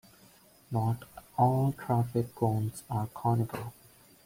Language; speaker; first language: English; non-native, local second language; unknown